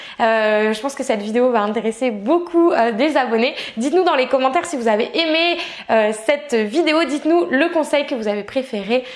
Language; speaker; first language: French; native; French